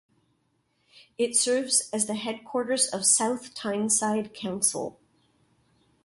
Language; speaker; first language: English; native; English